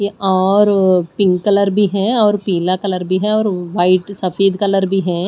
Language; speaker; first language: Hindi; non-native, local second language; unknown